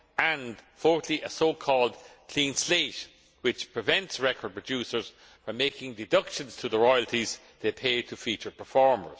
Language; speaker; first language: English; non-native, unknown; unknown